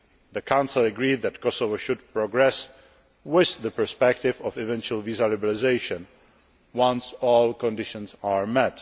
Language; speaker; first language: English; non-native, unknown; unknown